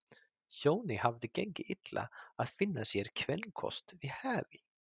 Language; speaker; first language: Icelandic; non-native, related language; Swedish